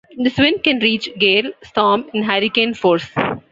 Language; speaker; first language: English; non-native, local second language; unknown